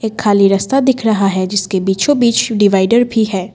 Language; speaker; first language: Hindi; non-native, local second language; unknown